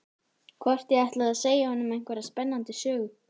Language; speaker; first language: Icelandic; native; Icelandic